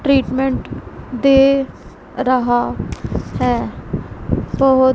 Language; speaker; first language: Hindi; non-native, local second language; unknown